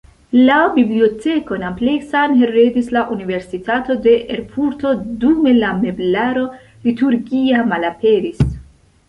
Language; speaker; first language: Esperanto; non-native, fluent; Central Kurdish